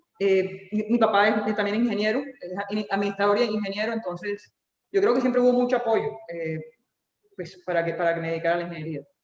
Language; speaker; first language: Spanish; native; Spanish